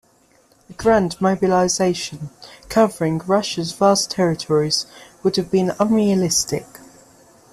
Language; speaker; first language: English; native; English